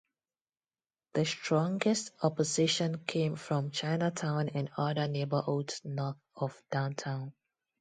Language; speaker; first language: English; non-native, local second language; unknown